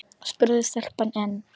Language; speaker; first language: Icelandic; non-native, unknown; Polish